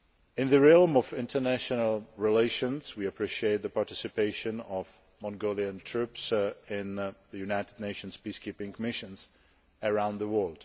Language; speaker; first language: English; non-native, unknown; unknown